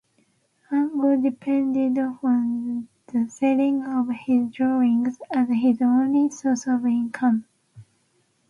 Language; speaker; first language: English; non-native, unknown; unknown